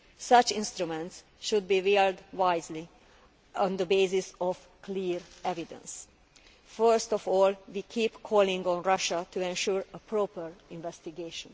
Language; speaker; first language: English; non-native, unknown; Hungarian